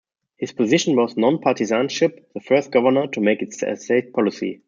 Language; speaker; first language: English; non-native, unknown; German